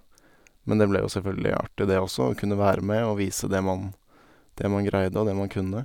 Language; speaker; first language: Norwegian; native; Norwegian